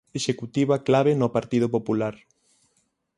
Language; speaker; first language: Galician; native; Galician